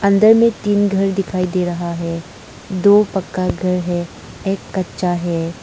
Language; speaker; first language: Hindi; early bilingual, other home language; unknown